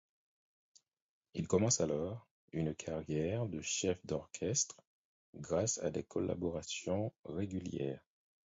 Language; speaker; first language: French; non-native, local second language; Haitian Creole